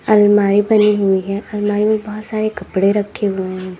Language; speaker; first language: Hindi; native; Hindi